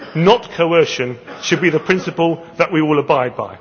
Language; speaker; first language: English; native; English